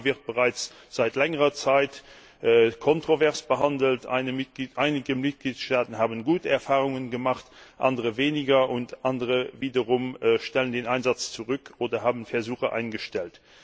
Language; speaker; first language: German; non-native, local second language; Luxembourgish